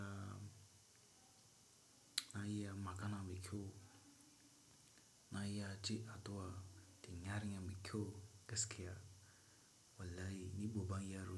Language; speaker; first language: Hausa; non-native, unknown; Tiv